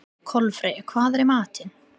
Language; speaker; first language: Icelandic; non-native, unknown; English